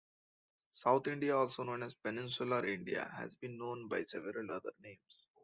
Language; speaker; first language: English; non-native, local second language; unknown